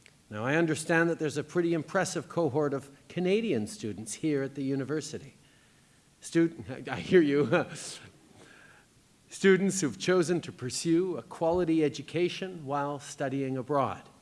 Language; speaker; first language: English; native; English